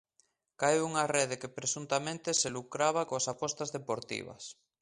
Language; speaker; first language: Galician; native; Galician